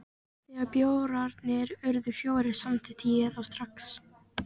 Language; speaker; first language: Icelandic; native; Icelandic